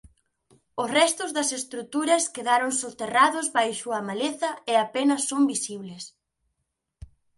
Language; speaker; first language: Galician; native; Galician